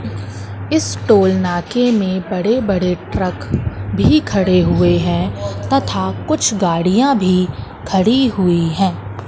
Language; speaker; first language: Hindi; native; Hindi